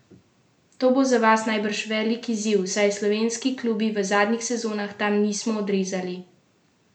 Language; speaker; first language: Slovenian; native; Slovenian